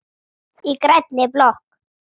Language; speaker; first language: Icelandic; native; Icelandic